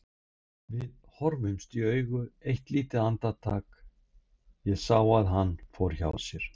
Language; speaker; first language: Icelandic; native; Icelandic